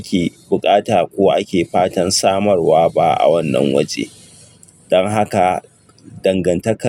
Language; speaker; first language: Hausa; native; Hausa